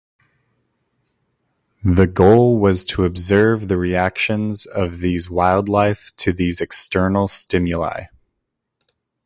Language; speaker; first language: English; native; English